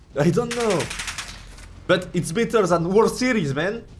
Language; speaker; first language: English; non-native, learner; French